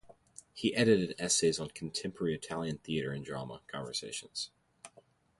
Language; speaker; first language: English; native; English